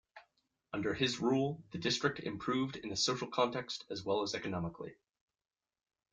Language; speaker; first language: English; native; English